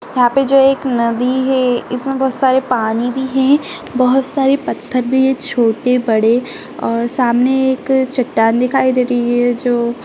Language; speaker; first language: Hindi; non-native, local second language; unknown